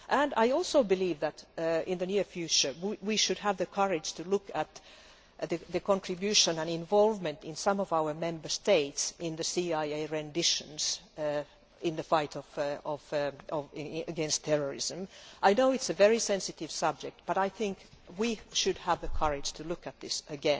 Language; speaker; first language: English; non-native, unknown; Finnish